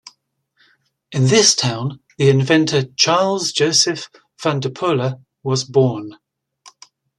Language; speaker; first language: English; native; English